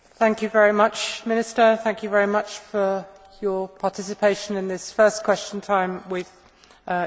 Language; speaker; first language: English; native; English